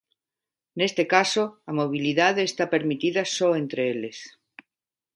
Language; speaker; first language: Galician; non-native, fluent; Spanish